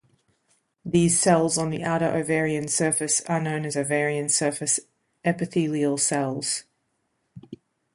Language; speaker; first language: English; native; English